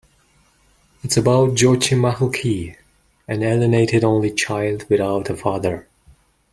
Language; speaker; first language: English; non-native, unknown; Mongolian